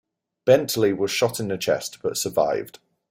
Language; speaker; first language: English; native; English